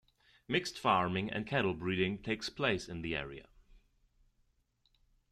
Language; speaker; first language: English; non-native, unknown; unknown